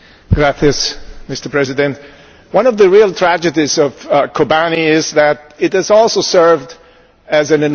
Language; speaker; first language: English; non-native, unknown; German